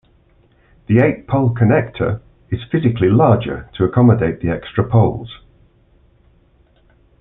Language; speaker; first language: English; native; English